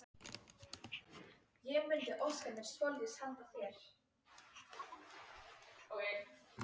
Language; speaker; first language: Icelandic; non-native, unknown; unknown